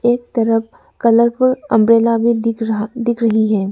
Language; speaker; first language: Hindi; non-native, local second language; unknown